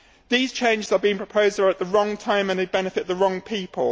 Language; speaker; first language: English; native; English